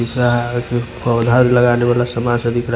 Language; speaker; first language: Hindi; non-native, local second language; Bhojpuri